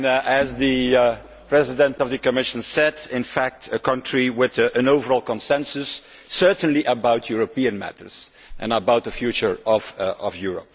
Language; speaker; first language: English; non-native, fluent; Dutch